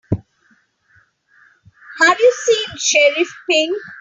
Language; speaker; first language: English; non-native, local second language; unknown